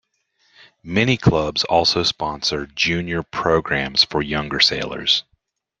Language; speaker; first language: English; native; English